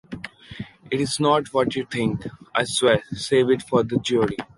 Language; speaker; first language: English; non-native, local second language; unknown